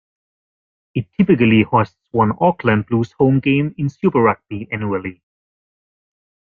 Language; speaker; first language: English; non-native, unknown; German